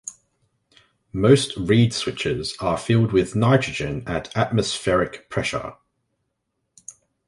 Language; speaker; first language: English; native; English